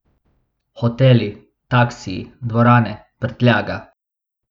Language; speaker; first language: Slovenian; non-native, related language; Bosnian